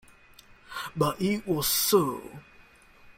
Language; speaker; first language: English; non-native, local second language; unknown